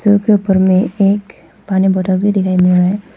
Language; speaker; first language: Hindi; non-native, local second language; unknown